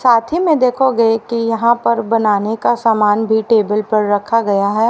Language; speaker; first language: Hindi; native; Hindi